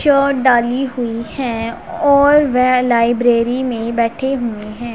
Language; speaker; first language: Hindi; non-native, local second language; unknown